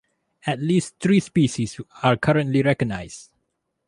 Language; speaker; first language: English; non-native, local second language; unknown